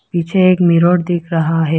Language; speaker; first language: Hindi; non-native, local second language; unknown